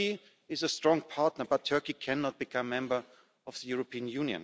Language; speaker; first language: English; non-native, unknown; German